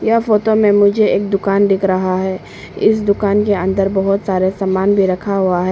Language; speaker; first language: Hindi; non-native, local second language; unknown